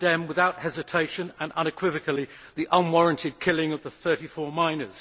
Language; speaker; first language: English; native; English